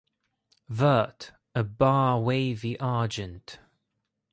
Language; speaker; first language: English; non-native, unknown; Greek